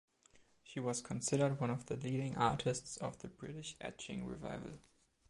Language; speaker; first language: English; non-native, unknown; German